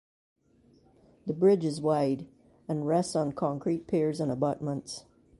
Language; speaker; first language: English; native; English